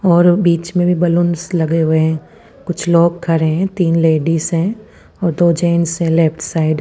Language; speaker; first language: Hindi; non-native, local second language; Punjabi